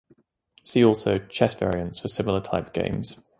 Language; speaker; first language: English; native; English